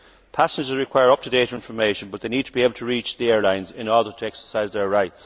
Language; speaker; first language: English; native; English